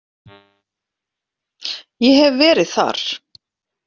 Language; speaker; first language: Icelandic; native; Icelandic